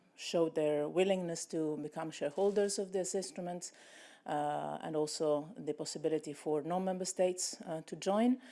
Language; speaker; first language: English; non-native, fluent; Italian